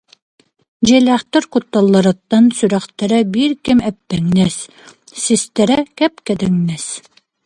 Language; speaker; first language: Yakut; native; Yakut